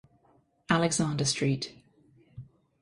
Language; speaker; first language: English; native; English